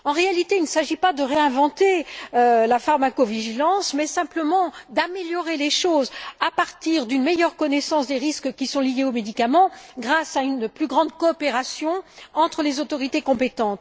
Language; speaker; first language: French; native; French